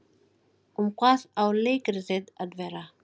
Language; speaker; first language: Icelandic; non-native, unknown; Filipino